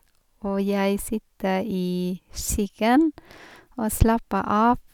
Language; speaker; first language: Norwegian; non-native, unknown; Vietnamese